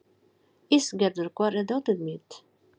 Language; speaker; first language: Icelandic; non-native, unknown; Filipino